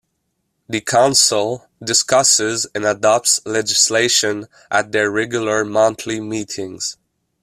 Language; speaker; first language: English; non-native, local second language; French